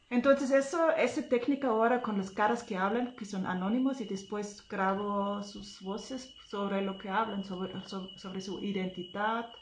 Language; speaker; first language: Spanish; non-native, fluent; German